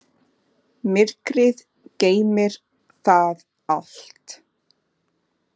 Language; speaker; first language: Icelandic; non-native, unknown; Portuguese